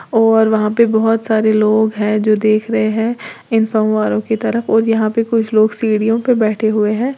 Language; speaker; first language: Hindi; native; Hindi